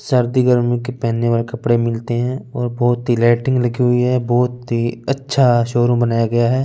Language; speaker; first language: Hindi; non-native, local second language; Punjabi